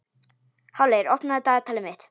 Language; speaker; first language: Icelandic; non-native, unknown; Polish